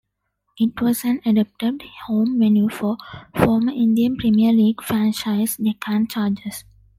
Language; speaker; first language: English; non-native, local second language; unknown